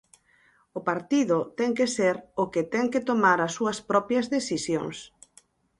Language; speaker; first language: Galician; native; Galician